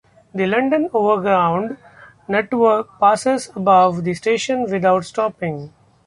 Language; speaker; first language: English; non-native, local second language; Marathi